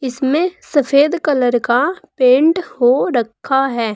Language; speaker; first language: Hindi; native; Hindi